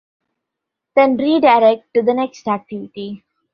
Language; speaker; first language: English; non-native, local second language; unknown